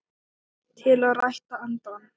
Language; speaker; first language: Icelandic; non-native, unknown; Thai